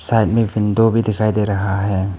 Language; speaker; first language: Hindi; non-native, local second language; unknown